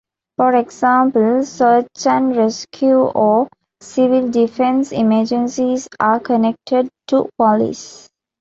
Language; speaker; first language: English; non-native, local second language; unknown